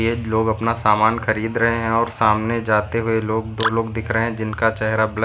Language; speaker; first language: Hindi; native; Hindi